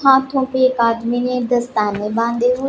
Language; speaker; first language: Hindi; non-native, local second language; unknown